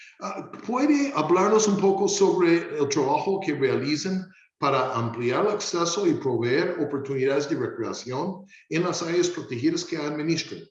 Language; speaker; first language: Spanish; non-native, fluent; English